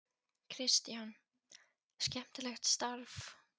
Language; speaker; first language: Icelandic; non-native, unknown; Polish